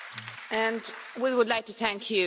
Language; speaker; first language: English; non-native, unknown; Hungarian